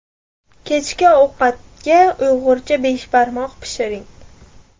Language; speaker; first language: Uzbek; non-native, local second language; Russian